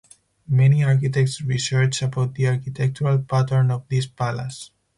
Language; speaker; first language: English; non-native, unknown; Spanish